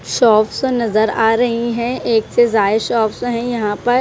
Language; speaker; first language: Hindi; non-native, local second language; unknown